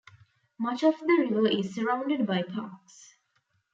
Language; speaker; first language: English; non-native, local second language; Tamil